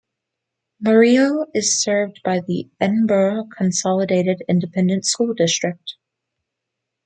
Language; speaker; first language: English; native; English